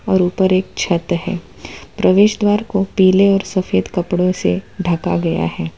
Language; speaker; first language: Hindi; non-native, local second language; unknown